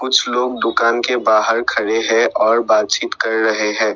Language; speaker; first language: Hindi; non-native, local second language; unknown